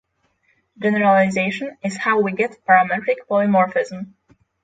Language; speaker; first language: English; non-native, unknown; Polish